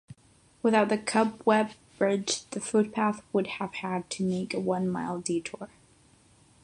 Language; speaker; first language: English; non-native, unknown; Catalan